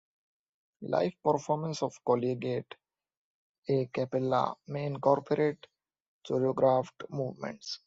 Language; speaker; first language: English; non-native, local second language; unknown